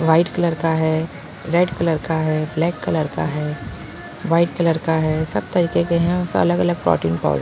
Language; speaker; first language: Hindi; non-native, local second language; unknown